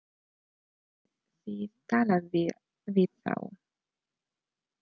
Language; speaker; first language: Icelandic; non-native, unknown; Polish